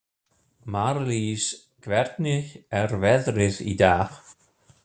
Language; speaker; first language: Icelandic; non-native, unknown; German